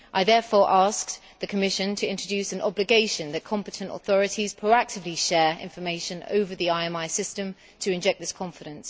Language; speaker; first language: English; native; English